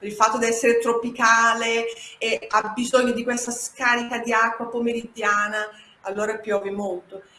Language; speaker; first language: Italian; non-native, fluent; Portuguese